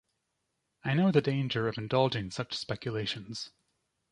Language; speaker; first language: English; native; English